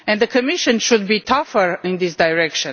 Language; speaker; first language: English; non-native, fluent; Romanian